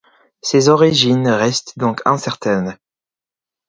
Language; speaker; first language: French; non-native, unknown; English